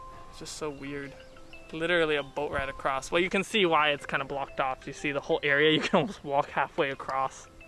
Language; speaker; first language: English; native; English